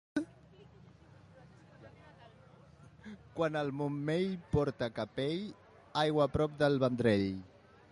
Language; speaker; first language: Catalan; non-native, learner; Spanish